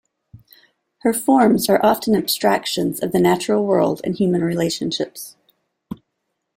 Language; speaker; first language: English; native; English